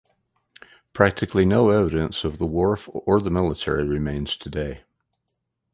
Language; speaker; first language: English; native; English